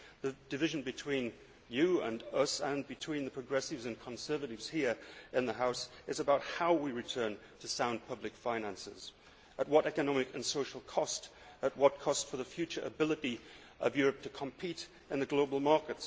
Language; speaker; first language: English; native; English